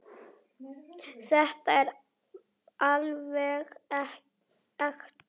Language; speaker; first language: Icelandic; native; Icelandic